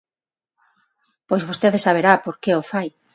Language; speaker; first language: Galician; non-native, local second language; Spanish